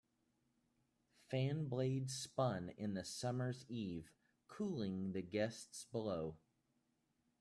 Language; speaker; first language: English; native; English